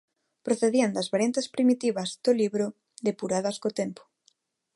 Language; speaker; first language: Galician; non-native, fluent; Spanish